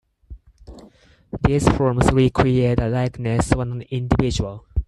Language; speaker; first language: English; non-native, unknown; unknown